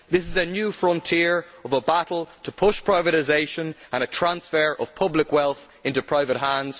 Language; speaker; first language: English; native; English